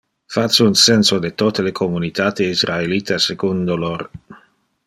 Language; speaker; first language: Interlingua; non-native, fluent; Dutch